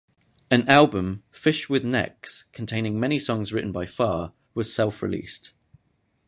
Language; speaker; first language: English; native; English